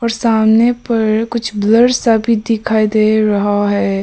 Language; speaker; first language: Hindi; early bilingual, other home language; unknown